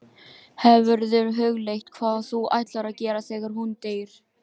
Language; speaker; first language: Icelandic; non-native, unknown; Filipino